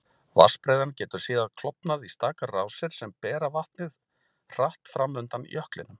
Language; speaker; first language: Icelandic; native; Icelandic